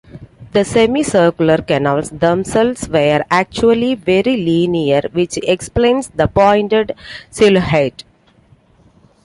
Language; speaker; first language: English; non-native, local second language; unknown